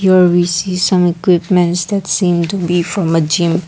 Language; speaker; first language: English; non-native, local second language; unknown